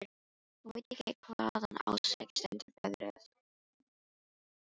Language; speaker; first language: Icelandic; non-native, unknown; Filipino